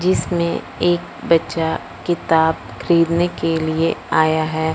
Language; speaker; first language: Hindi; non-native, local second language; Punjabi